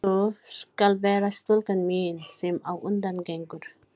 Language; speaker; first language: Icelandic; non-native, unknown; Filipino